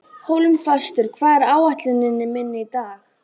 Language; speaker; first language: Icelandic; native; Icelandic